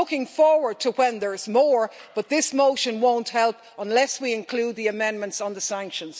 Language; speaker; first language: English; native; English